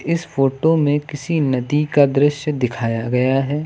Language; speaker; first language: Hindi; native; Hindi